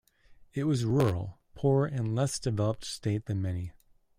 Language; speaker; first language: English; native; English